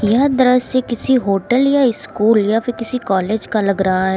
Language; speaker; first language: Hindi; native; Hindi